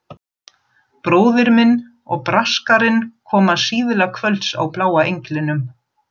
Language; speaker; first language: Icelandic; non-native, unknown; German